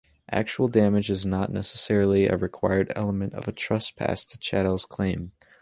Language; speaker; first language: English; native; English